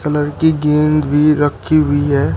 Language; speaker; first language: Hindi; native; Hindi